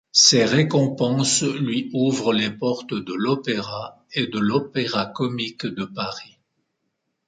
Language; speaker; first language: French; native; French